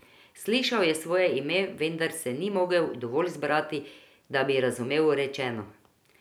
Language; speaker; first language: Slovenian; non-native, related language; Croatian